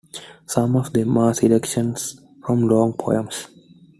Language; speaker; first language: English; non-native, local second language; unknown